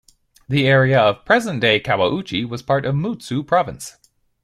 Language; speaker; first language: English; native; English